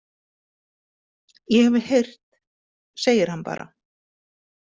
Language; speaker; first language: Icelandic; native; Icelandic